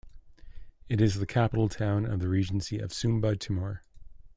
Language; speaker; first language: English; native; English